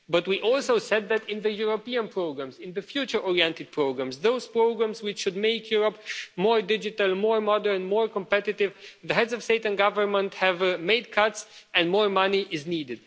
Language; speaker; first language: English; non-native, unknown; Romanian